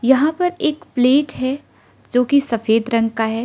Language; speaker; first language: Hindi; non-native, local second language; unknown